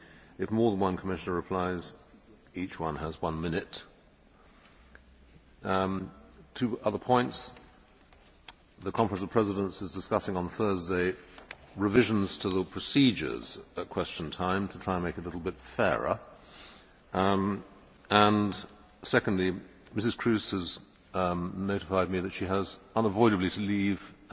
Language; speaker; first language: English; native; English